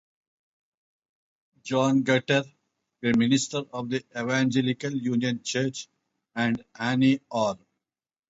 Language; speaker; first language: English; non-native, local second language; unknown